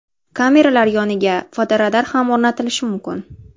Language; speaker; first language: Uzbek; native; Uzbek